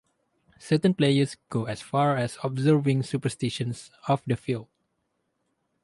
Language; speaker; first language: English; non-native, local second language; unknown